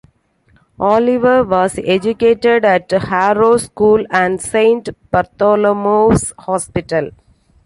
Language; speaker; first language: English; non-native, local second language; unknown